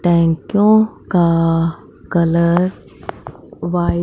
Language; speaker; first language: Hindi; non-native, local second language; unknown